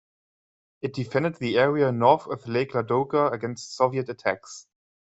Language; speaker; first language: English; non-native, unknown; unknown